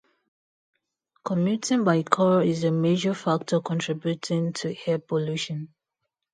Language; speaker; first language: English; non-native, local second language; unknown